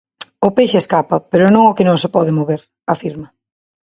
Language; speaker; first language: Galician; non-native, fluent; Spanish